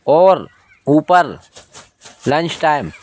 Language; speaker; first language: Hindi; native; Hindi